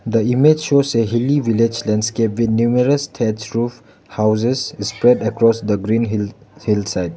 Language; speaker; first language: English; non-native, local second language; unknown